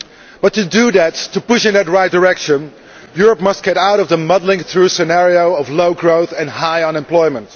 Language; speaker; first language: English; non-native, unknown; Dutch